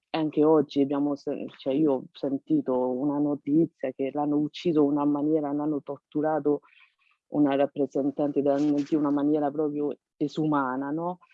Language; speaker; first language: Italian; non-native, fluent; Burmese